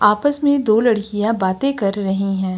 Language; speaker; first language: Hindi; native; Hindi